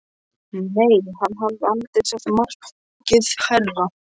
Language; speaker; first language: Icelandic; non-native, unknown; Polish